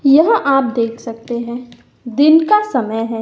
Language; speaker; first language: Hindi; native; Hindi